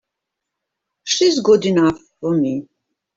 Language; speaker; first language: English; native; English